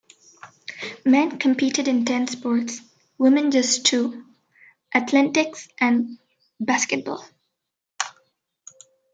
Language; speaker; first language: English; non-native, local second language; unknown